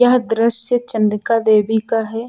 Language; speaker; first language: Hindi; native; Hindi